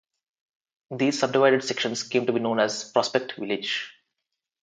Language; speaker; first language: English; non-native, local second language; Telugu